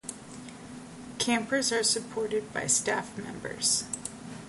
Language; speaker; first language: English; native; English